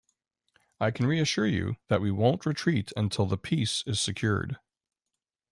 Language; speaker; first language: English; native; English